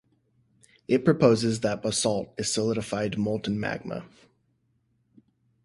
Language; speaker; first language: English; native; English